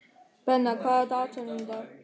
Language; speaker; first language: Icelandic; non-native, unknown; German